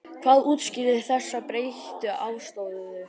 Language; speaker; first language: Icelandic; native; Icelandic